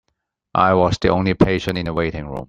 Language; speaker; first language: English; non-native, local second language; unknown